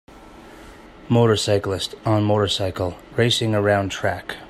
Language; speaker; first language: English; native; English